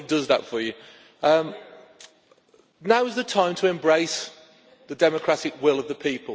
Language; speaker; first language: English; native; English